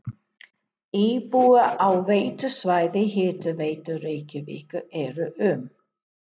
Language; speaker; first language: Icelandic; non-native, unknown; English